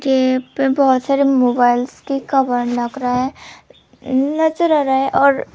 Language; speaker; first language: Hindi; non-native, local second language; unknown